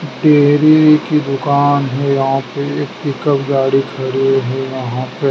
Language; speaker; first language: Hindi; native; Hindi